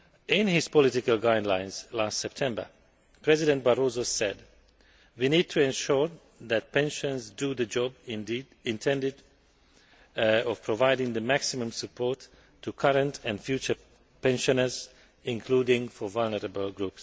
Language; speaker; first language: English; non-native, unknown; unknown